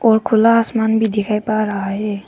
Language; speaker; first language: Hindi; early bilingual, other home language; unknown